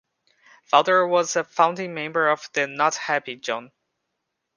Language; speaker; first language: English; non-native, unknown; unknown